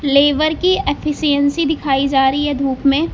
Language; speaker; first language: Hindi; native; Hindi